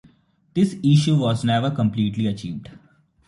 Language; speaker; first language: English; non-native, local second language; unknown